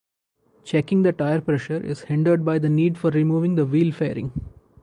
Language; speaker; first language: English; non-native, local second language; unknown